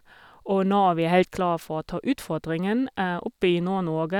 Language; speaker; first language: Norwegian; non-native, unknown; German